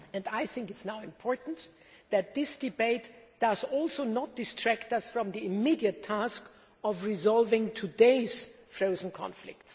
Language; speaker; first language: English; non-native, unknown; German